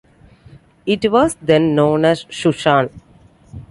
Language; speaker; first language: English; non-native, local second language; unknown